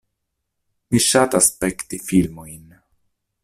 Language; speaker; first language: Esperanto; non-native, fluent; Italian